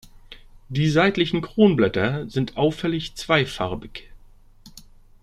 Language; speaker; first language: German; native; German